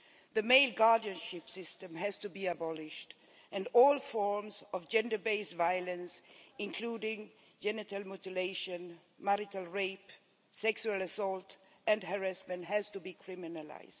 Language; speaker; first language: English; non-native, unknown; Swedish